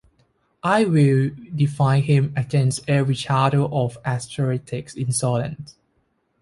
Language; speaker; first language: English; non-native, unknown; Thai